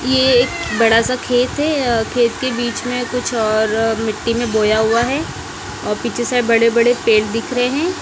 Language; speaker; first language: Hindi; non-native, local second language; Punjabi